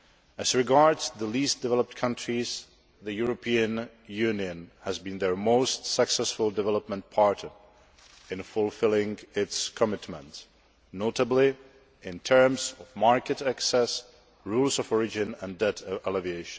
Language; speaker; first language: English; non-native, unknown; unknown